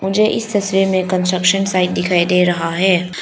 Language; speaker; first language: Hindi; non-native, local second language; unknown